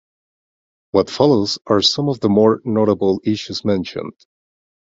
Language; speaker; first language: English; non-native, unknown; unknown